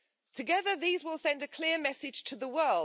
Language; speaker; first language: English; native; English